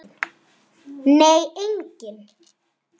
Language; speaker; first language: Icelandic; native; Icelandic